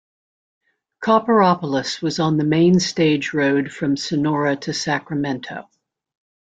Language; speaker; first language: English; native; English